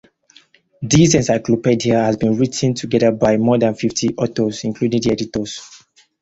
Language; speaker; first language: English; non-native, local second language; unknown